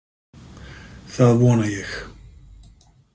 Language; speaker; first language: Icelandic; native; Icelandic